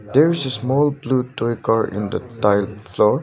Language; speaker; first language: English; non-native, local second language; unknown